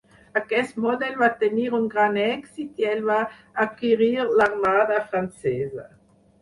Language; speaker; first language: Catalan; non-native, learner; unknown